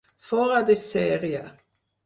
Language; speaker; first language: Catalan; non-native, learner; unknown